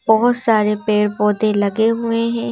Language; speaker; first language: Hindi; native; Hindi